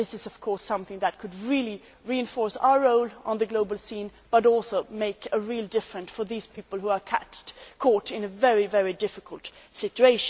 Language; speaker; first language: English; non-native, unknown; Swedish